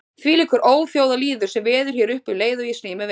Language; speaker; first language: Icelandic; native; Icelandic